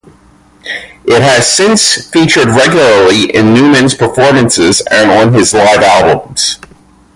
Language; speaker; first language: English; native; English